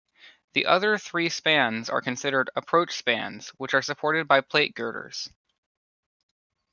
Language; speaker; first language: English; native; English